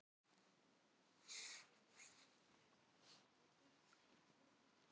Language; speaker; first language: Icelandic; non-native, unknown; Filipino